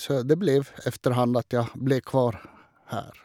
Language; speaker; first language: Norwegian; non-native, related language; Swedish